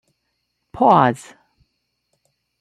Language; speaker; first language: English; native; English